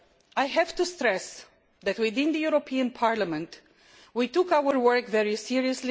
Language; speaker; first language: English; non-native, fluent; Romanian